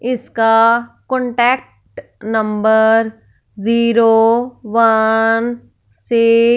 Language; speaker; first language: Hindi; non-native, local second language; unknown